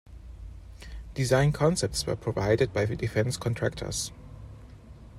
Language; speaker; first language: English; non-native, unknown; German